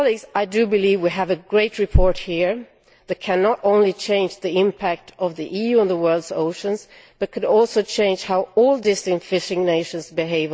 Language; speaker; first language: English; non-native, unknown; Swedish